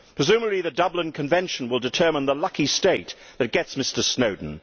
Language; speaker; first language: English; native; English